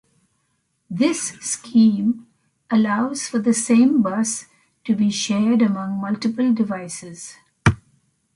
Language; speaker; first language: English; non-native, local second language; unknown